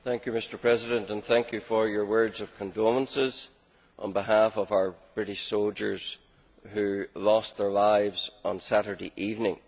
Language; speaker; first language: English; native; English